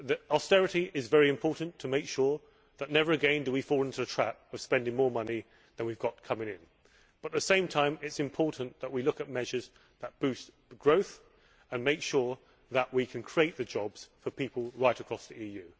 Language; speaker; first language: English; native; English